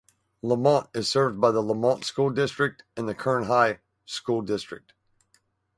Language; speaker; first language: English; native; English